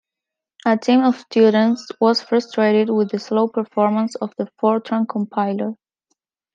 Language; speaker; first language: English; non-native, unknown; Spanish